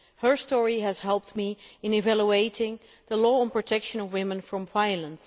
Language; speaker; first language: English; non-native, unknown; Dutch